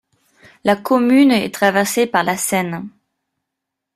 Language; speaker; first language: French; non-native, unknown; German